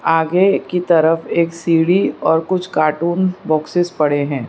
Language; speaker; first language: Hindi; non-native, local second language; Gujarati